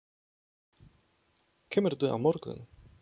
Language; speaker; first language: Icelandic; non-native, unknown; Polish